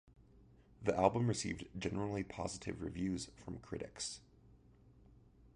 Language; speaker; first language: English; native; English